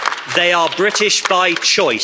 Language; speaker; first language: English; native; English